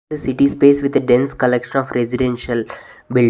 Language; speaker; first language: English; non-native, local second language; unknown